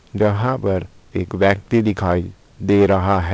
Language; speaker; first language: Hindi; native; Hindi